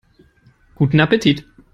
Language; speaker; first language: English; non-native, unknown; German